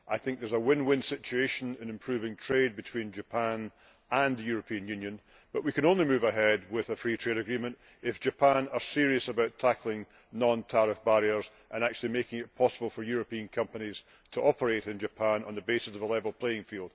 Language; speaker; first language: English; native; English